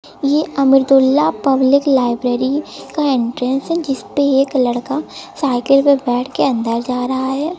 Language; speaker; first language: Hindi; native; Hindi